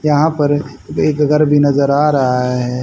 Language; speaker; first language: Hindi; native; Hindi